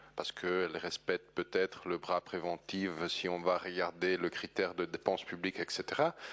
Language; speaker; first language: French; non-native, related language; Italian